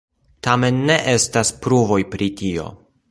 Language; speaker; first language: Esperanto; non-native, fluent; Polish